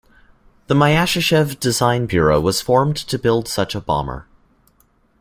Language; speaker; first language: English; native; English